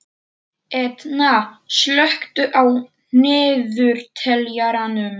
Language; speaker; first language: Icelandic; non-native, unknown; Polish